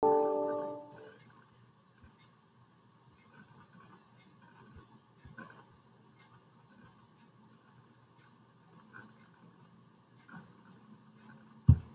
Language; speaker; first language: Icelandic; non-native, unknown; English